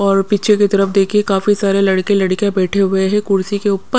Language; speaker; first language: Hindi; non-native, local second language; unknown